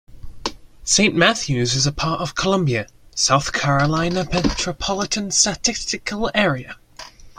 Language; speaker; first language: English; native; English